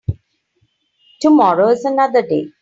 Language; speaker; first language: English; non-native, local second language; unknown